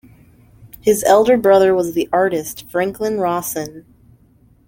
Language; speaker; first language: English; native; English